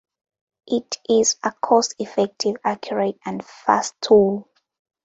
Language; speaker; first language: English; non-native, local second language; Ganda